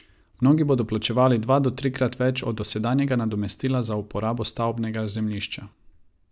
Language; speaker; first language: Slovenian; non-native, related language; Croatian